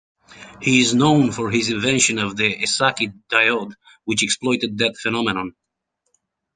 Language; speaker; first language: English; native; English